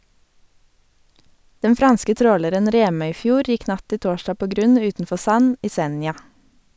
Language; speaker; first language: Norwegian; native; Norwegian